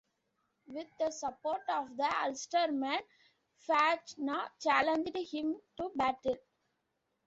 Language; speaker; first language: English; non-native, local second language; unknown